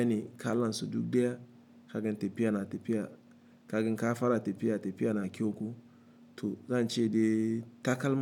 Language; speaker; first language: Hausa; non-native, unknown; Igbo